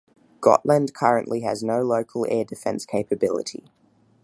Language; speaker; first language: English; native; English